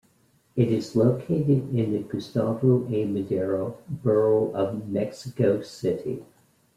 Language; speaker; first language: English; native; English